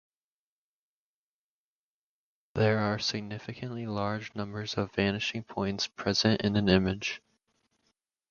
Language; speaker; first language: English; native; English